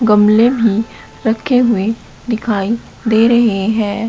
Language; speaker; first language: Hindi; native; Hindi